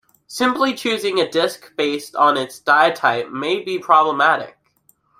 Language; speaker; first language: English; native; English